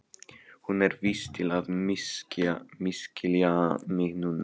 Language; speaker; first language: Icelandic; non-native, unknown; Polish